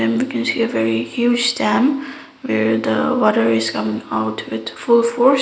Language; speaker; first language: English; non-native, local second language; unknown